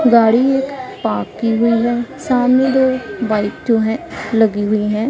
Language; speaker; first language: Hindi; non-native, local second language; Punjabi